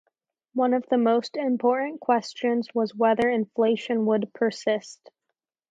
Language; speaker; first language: English; native; English